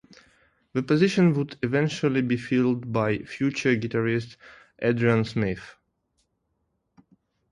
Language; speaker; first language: English; non-native, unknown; Russian